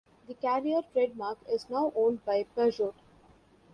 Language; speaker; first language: English; non-native, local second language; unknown